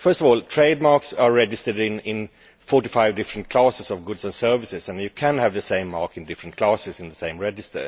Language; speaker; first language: English; non-native, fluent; Swedish